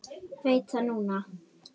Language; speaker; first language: Icelandic; native; Icelandic